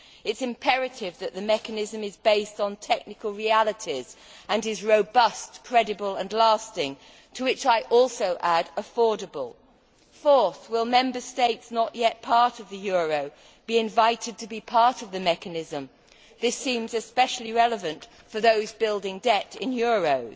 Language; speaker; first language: English; native; English